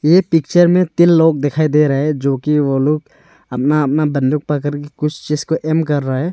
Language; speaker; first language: Hindi; early bilingual, other home language; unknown